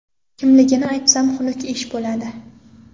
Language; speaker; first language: Uzbek; non-native, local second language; Kara-Kalpak